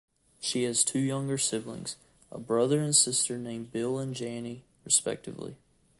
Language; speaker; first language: English; native; English